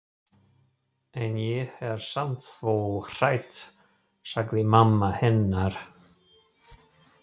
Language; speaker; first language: Icelandic; non-native, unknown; German